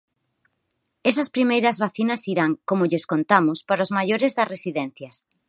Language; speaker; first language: Galician; non-native, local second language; Spanish